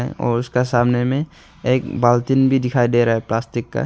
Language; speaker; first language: Hindi; non-native, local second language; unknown